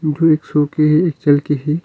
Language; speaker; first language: Hindi; non-native, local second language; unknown